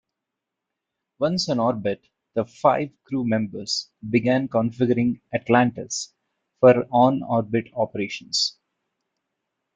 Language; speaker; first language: English; non-native, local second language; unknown